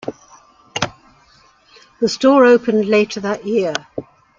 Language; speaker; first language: English; native; English